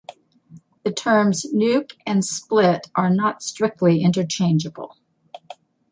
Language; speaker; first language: English; native; English